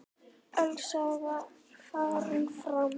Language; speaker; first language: Icelandic; native; Icelandic